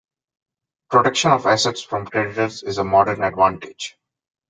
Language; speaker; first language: English; non-native, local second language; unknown